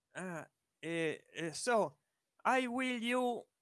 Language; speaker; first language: English; non-native, learner; Italian